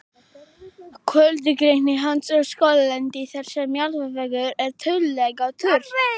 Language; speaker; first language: Icelandic; native; Icelandic